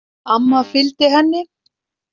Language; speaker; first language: Icelandic; native; Icelandic